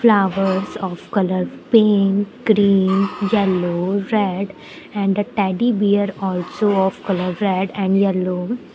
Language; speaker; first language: English; non-native, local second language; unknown